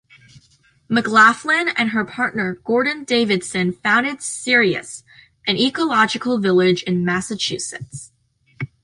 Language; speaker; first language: English; native; English